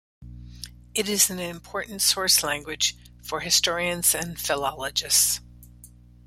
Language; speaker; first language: English; native; English